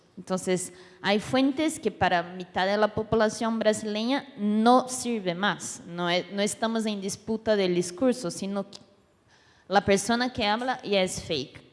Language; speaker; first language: Spanish; non-native, related language; Portuguese